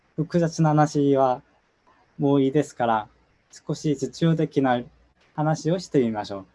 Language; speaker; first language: Japanese; non-native, fluent; Korean